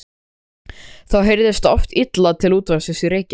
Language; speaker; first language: Icelandic; native; Icelandic